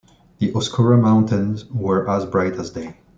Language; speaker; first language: English; non-native, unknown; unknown